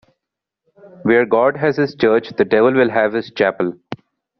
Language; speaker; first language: English; non-native, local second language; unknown